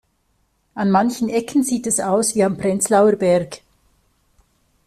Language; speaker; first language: German; native; German